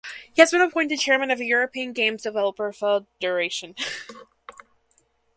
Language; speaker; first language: English; native; English